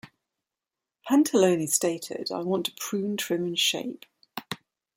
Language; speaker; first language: English; native; English